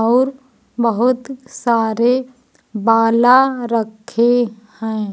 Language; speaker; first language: Hindi; native; Hindi